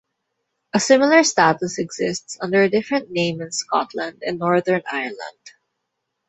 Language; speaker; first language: English; non-native, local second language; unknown